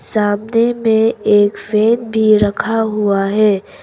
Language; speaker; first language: Hindi; non-native, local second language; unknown